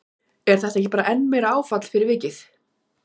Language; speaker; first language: Icelandic; native; Icelandic